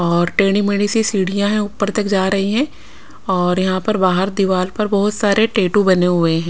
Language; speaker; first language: Hindi; non-native, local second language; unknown